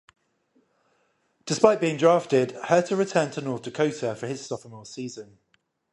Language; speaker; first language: English; native; English